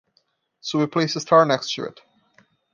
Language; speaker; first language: English; non-native, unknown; Portuguese